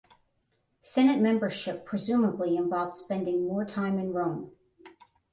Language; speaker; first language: English; native; English